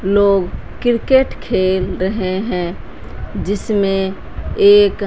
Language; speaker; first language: Hindi; non-native, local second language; Punjabi